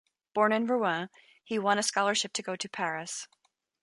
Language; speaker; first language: English; native; English